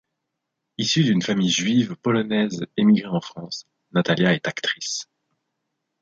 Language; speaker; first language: French; native; French